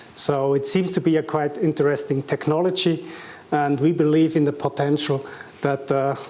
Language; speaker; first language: English; non-native, fluent; German